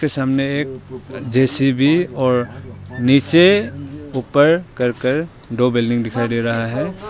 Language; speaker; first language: Hindi; non-native, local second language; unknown